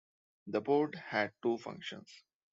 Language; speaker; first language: English; non-native, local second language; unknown